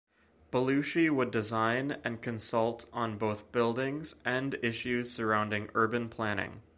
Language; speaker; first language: English; native; English